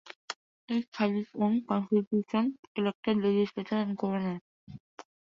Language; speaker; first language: English; non-native, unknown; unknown